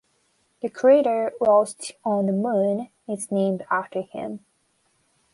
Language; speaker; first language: English; non-native, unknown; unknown